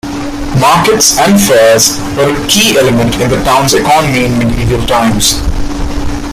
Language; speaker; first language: English; non-native, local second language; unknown